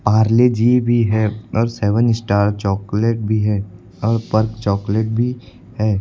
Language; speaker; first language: Hindi; native; Hindi